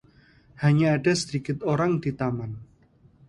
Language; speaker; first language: Indonesian; non-native, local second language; Javanese